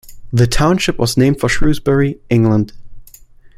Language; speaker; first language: English; non-native, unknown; German